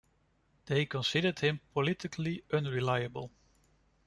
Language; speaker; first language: English; non-native, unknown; Dutch